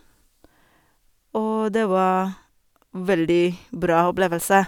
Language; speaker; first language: Norwegian; non-native, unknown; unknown